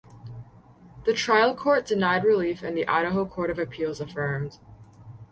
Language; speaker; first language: English; native; English